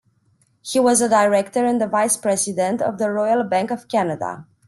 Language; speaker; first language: English; non-native, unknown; Romanian